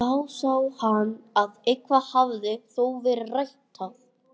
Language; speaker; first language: Icelandic; non-native, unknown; English